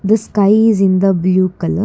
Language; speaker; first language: English; non-native, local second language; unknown